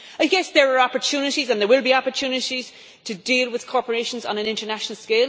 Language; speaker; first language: English; native; English